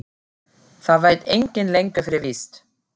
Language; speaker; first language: Icelandic; non-native, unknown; German